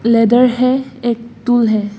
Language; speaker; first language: Hindi; non-native, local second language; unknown